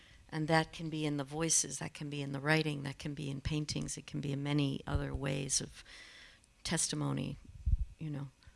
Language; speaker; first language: English; native; English